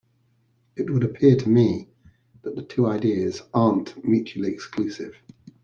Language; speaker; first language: English; native; English